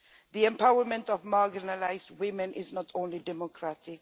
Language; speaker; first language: English; non-native, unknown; Swedish